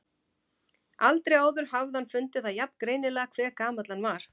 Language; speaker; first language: Icelandic; native; Icelandic